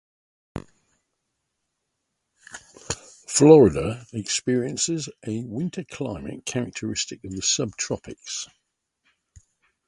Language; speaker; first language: English; native; English